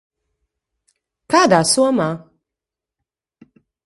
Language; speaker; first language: Latvian; early bilingual, heritage; Latvian